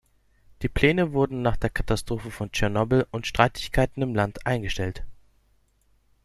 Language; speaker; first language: German; non-native, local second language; Turkish